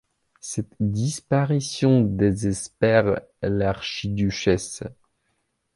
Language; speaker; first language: French; non-native, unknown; Belarusian